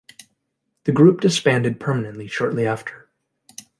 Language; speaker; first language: English; native; English